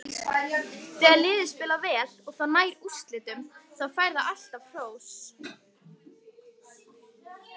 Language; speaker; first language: Icelandic; native; Icelandic